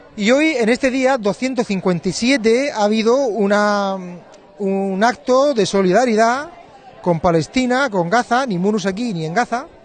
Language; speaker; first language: Spanish; native; Spanish